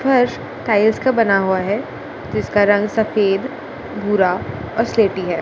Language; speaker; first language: Hindi; non-native, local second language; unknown